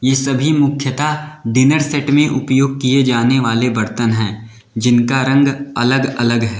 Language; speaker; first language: Hindi; native; Hindi